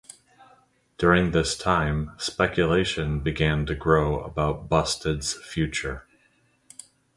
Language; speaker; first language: English; native; English